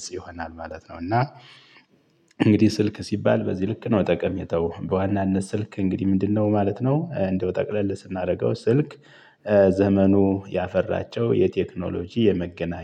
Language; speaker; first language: Amharic; native; Amharic